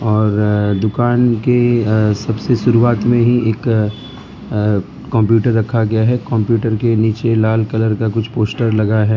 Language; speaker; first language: Hindi; non-native, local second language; Gujarati